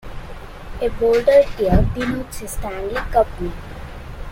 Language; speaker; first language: English; non-native, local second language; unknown